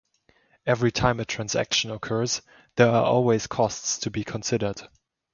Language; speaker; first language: English; non-native, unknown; German